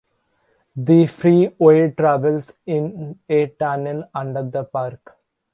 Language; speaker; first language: English; non-native, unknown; Bangla